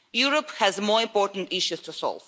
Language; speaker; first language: English; non-native, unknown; Russian